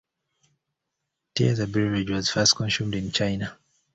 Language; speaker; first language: English; native; English